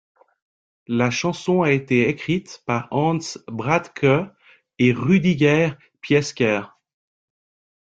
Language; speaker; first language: French; native; French